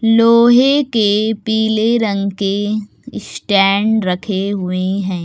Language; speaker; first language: Hindi; native; Hindi